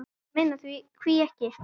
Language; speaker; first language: Icelandic; native; Icelandic